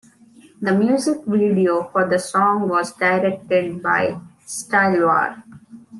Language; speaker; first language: English; non-native, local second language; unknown